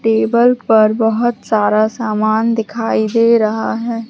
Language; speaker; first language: Hindi; native; Hindi